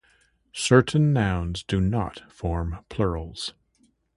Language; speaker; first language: English; native; English